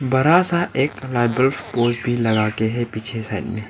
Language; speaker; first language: Hindi; non-native, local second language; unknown